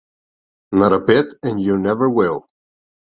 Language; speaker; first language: English; non-native, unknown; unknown